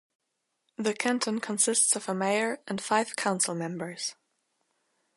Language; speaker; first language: English; non-native, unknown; German